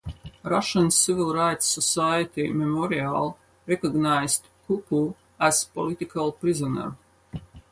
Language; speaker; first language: English; non-native, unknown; Latvian